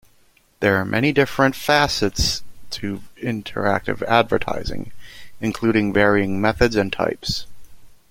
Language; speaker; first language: English; native; English